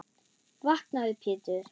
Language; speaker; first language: Icelandic; non-native, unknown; German